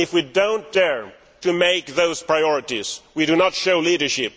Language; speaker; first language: English; non-native, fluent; Swedish